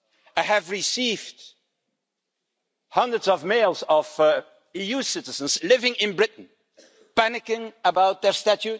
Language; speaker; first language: English; non-native, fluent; Dutch